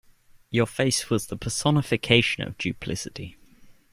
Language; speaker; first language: English; native; English